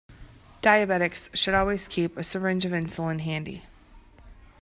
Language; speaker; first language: English; native; English